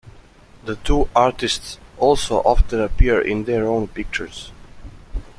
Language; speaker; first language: English; native; English